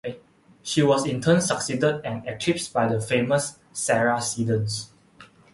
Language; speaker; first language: English; non-native, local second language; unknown